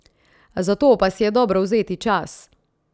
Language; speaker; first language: Slovenian; native; Slovenian